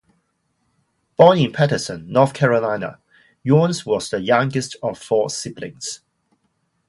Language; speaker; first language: English; non-native, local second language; Cantonese